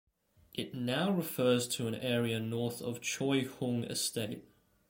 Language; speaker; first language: English; native; English